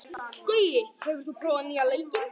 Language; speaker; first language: Icelandic; native; Icelandic